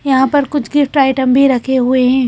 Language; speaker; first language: Hindi; native; Hindi